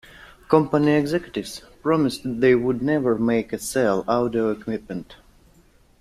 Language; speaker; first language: English; native; English